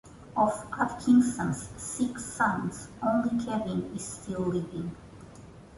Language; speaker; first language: English; non-native, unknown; Portuguese